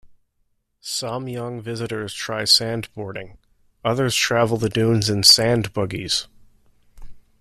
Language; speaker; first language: English; native; English